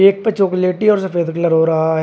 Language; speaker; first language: Hindi; native; Hindi